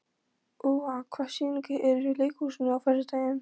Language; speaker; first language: Icelandic; non-native, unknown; Polish